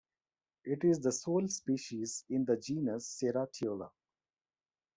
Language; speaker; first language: English; non-native, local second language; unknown